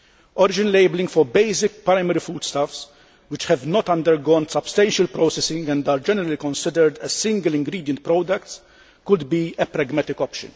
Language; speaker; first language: English; non-native, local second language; Maltese